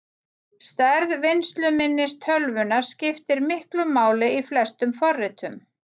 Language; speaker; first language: Icelandic; native; Icelandic